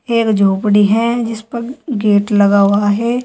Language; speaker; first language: Hindi; native; Hindi